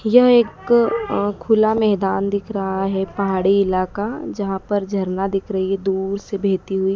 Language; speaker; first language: Hindi; native; Hindi